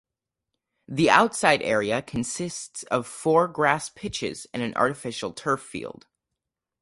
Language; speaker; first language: English; native; English